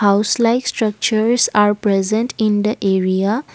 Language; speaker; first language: English; non-native, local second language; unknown